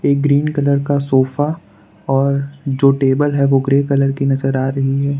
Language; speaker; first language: Hindi; non-native, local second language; Gujarati